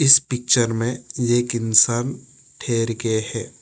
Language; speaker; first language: Hindi; non-native, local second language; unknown